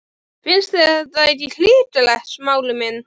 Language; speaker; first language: Icelandic; native; Icelandic